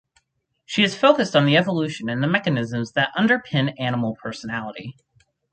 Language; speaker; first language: English; native; English